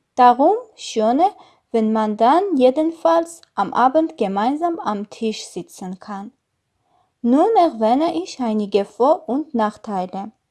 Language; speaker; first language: German; non-native, learner; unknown